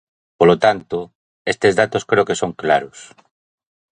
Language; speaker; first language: Galician; native; Galician